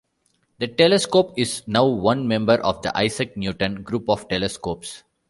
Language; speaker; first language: English; non-native, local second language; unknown